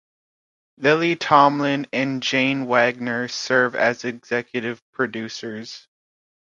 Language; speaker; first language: English; native; English